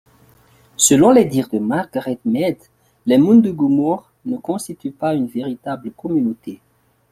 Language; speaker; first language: French; non-native, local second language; Malagasy